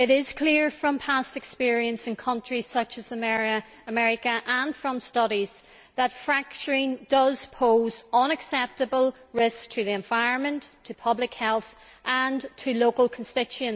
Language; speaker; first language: English; native; English